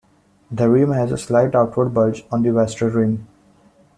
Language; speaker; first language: English; non-native, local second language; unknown